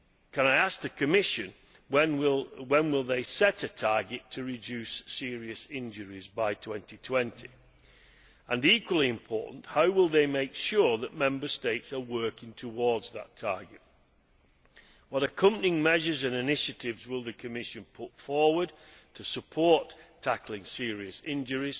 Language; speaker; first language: English; native; English